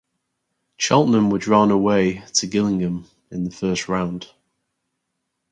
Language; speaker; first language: English; native; English